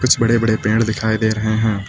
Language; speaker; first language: Hindi; native; Hindi